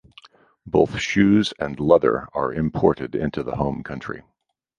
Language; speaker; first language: English; native; English